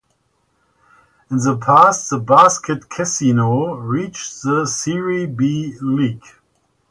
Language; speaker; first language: English; native; English